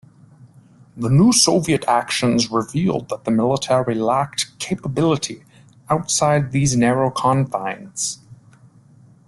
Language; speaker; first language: English; native; English